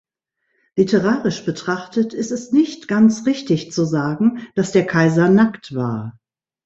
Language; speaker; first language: German; native; German